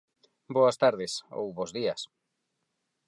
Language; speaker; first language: Galician; non-native, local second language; Spanish